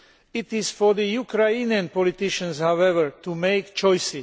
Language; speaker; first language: English; non-native, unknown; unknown